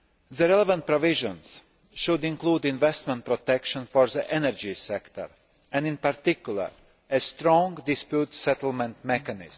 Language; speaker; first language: English; non-native, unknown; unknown